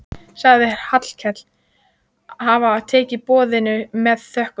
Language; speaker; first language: Icelandic; native; Icelandic